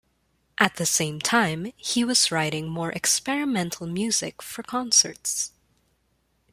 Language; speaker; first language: English; non-native, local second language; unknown